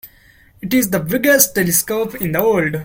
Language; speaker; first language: English; non-native, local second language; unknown